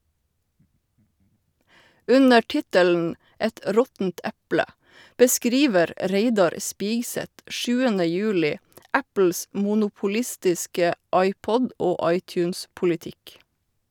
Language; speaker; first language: Norwegian; native; Norwegian